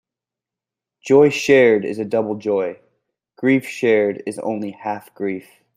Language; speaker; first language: English; native; English